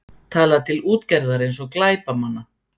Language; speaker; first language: Icelandic; native; Icelandic